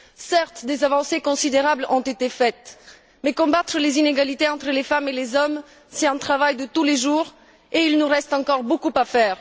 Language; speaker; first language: French; non-native, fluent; Bulgarian